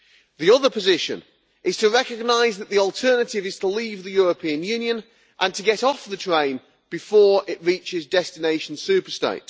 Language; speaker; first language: English; native; English